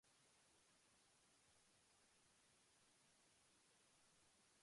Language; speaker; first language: English; non-native, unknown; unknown